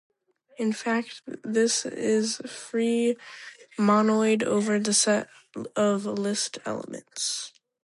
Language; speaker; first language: English; native; English